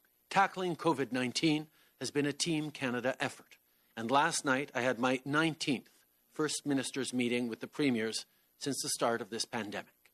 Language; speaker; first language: English; early bilingual, other home language; French